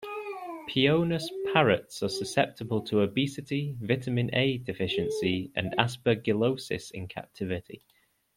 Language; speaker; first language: English; native; English